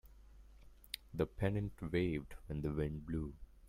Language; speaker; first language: English; non-native, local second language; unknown